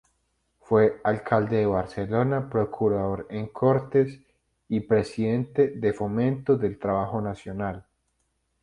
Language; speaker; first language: Spanish; native; Spanish